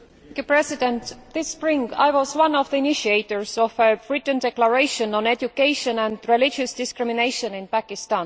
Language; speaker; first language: English; non-native, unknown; Estonian